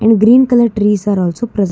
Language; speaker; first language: English; non-native, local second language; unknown